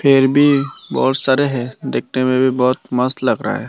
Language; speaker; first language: Hindi; non-native, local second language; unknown